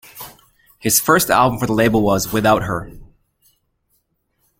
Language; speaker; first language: English; native; English